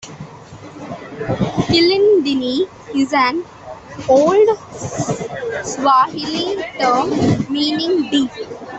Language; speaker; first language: English; non-native, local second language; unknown